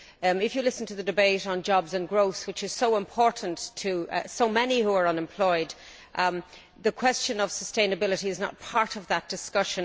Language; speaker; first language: English; native; English